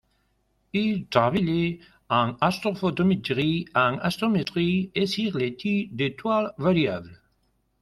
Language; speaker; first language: French; non-native, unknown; Spanish